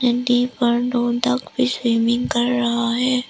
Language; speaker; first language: Hindi; non-native, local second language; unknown